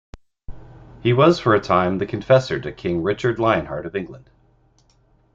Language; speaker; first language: English; native; English